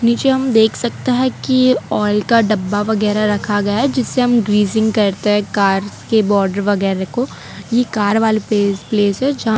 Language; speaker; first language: Hindi; non-native, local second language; Gujarati